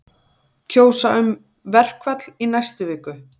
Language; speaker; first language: Icelandic; native; Icelandic